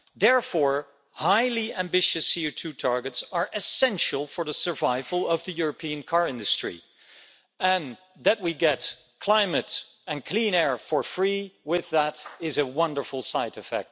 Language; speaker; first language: English; non-native, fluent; Dutch